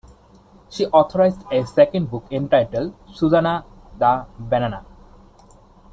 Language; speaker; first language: English; non-native, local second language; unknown